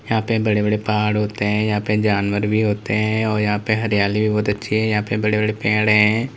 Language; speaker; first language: Hindi; native; Hindi